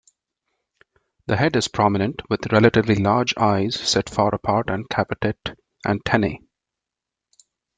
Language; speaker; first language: English; non-native, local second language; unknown